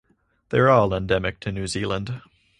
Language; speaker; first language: English; native; English